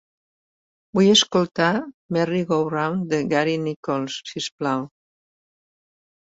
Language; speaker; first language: Catalan; native; Catalan